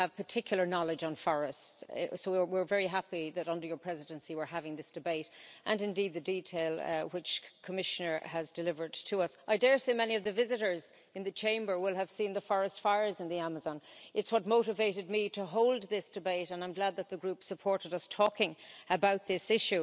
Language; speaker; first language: English; native; English